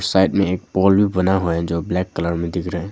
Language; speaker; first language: Hindi; non-native, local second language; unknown